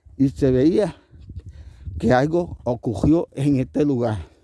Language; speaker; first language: Spanish; native; Spanish